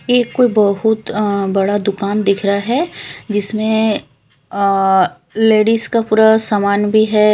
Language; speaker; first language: Hindi; non-native, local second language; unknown